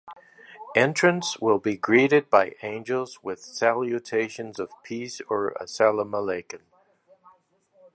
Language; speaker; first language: English; native; English